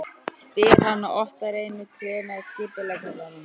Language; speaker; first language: Icelandic; native; Icelandic